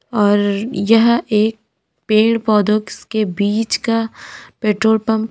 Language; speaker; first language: Hindi; native; Hindi